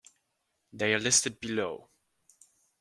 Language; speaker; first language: English; non-native, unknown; German